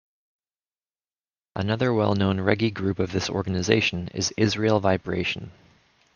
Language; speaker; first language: English; native; English